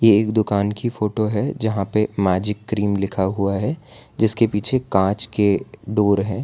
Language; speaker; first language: Hindi; non-native, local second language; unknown